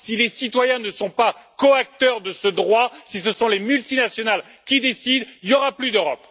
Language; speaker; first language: French; native; French